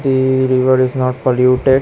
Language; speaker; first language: English; non-native, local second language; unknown